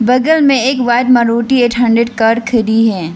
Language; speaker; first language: Hindi; non-native, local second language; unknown